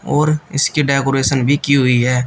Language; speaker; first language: Hindi; native; Hindi